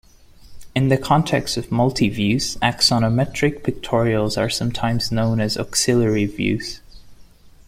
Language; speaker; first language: English; non-native, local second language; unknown